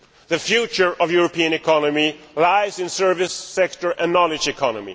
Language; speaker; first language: English; non-native, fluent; Swedish